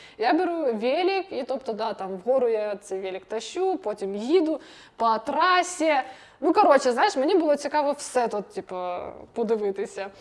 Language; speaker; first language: Ukrainian; non-native, related language; Russian